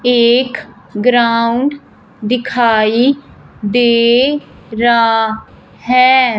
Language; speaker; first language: Hindi; non-native, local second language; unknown